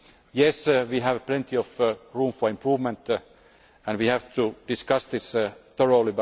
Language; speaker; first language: English; non-native, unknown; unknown